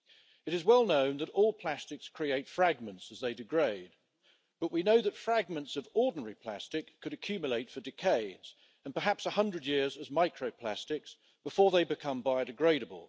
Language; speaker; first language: English; native; English